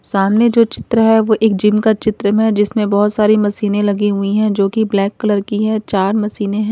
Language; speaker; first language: Hindi; non-native, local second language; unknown